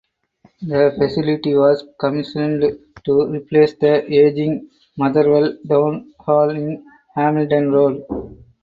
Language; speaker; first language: English; non-native, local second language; Tamil